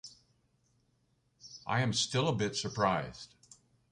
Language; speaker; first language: English; native; English